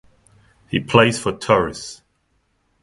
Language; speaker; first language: English; non-native, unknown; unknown